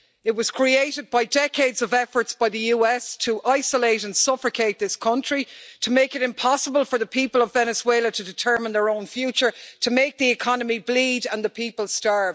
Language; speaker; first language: English; native; English